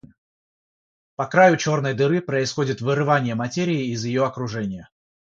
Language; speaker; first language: Russian; non-native, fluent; Georgian